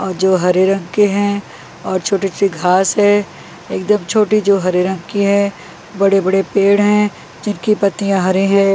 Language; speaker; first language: Hindi; non-native, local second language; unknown